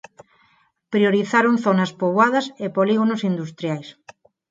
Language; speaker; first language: Galician; non-native, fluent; Spanish